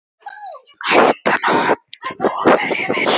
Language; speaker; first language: Icelandic; native; Icelandic